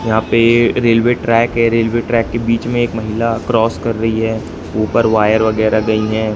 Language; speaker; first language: Hindi; native; Hindi